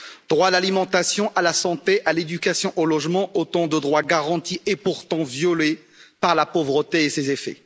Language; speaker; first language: French; native; French